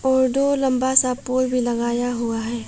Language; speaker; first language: Hindi; non-native, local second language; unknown